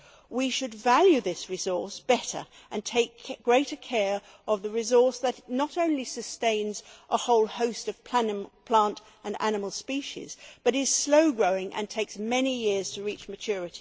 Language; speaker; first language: English; native; English